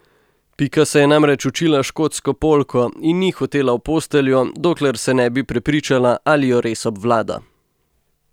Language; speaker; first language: Slovenian; native; Slovenian